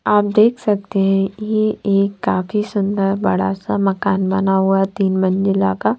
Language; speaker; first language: Hindi; non-native, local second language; Punjabi